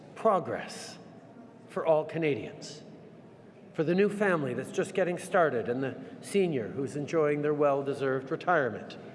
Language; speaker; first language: English; early bilingual, other home language; French